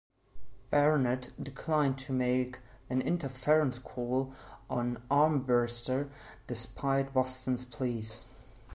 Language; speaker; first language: English; non-native, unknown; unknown